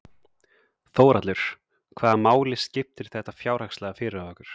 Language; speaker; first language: Icelandic; native; Icelandic